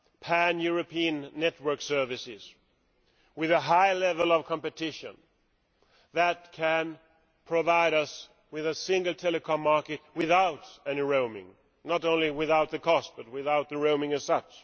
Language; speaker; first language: English; non-native, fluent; Swedish